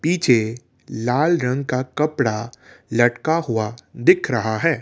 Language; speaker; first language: Hindi; non-native, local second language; Assamese